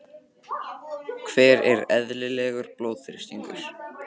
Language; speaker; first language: Icelandic; native; Icelandic